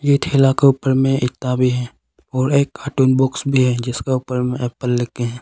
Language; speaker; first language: Hindi; non-native, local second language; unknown